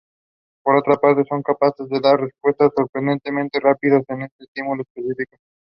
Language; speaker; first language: English; non-native, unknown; Spanish